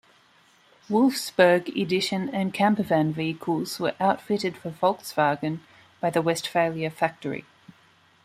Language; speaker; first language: English; native; English